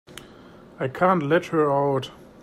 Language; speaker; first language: English; native; English